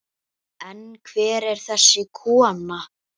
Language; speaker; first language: Icelandic; native; Icelandic